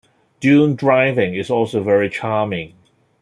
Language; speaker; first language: English; non-native, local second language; Cantonese